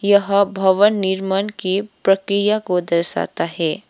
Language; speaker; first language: Hindi; non-native, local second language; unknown